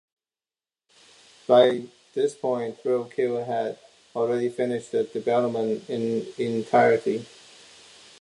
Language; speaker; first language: English; non-native, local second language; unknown